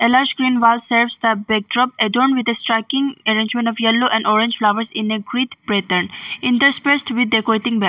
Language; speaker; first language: English; non-native, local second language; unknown